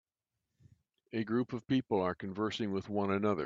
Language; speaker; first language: English; native; English